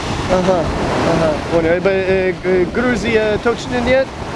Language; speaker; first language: Russian; non-native, learner; English